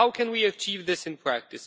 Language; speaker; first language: English; non-native, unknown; Romanian